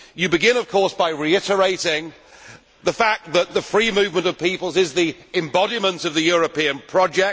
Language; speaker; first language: English; native; English